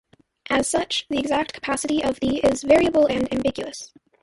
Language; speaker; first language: English; native; English